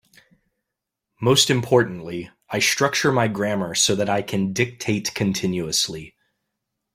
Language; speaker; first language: English; native; English